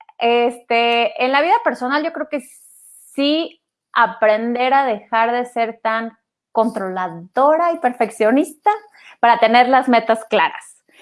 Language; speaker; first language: Spanish; native; Spanish